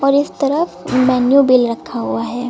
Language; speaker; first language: Hindi; native; Hindi